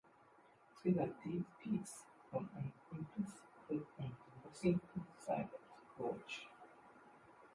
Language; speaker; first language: English; non-native, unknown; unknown